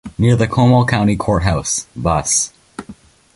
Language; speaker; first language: English; native; English